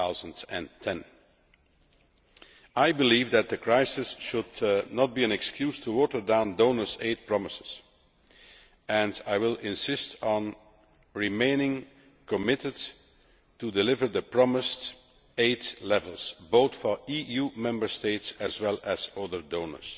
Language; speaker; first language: English; non-native, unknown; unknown